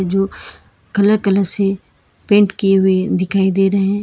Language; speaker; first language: Hindi; non-native, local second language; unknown